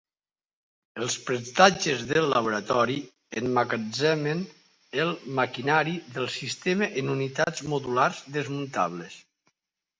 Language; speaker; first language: Catalan; native; Catalan